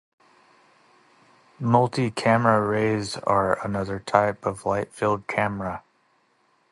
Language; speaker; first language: English; native; English